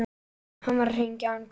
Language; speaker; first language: Icelandic; native; Icelandic